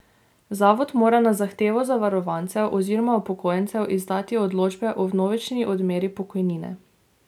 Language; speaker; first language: Slovenian; native; Slovenian